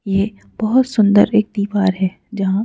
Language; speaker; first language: Hindi; native; Hindi